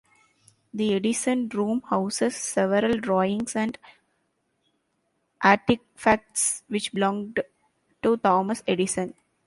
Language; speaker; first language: English; non-native, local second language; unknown